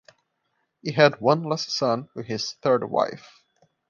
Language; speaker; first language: English; non-native, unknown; Portuguese